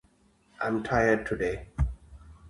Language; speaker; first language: English; native; English